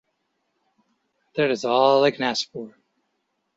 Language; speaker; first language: English; native; English